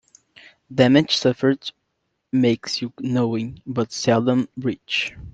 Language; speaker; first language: English; native; English